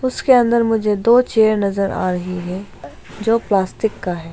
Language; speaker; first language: Hindi; non-native, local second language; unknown